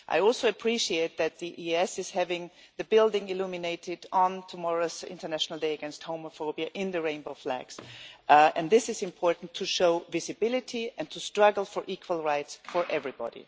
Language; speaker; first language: English; non-native, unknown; German